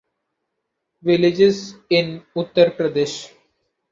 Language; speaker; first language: English; non-native, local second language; Marathi